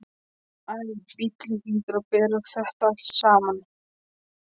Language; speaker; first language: Icelandic; non-native, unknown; Polish